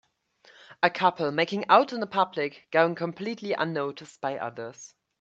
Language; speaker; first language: English; native; English